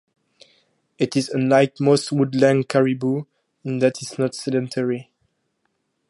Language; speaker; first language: English; non-native, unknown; French